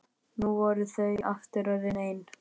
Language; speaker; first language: Icelandic; native; Icelandic